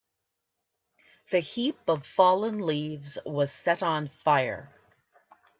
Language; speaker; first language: English; native; English